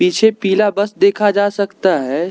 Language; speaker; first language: Hindi; non-native, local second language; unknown